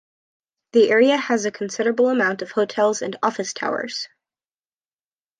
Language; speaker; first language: English; native; English